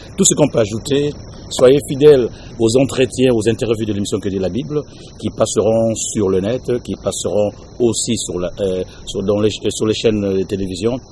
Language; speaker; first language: French; non-native, local second language; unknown